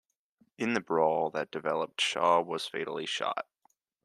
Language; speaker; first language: English; native; English